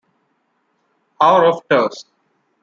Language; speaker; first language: English; non-native, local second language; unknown